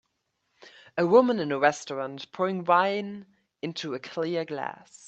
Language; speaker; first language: English; native; English